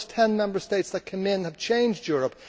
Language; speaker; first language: English; native; English